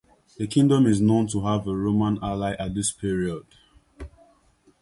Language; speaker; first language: English; non-native, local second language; Urhobo